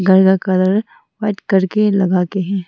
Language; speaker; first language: Hindi; non-native, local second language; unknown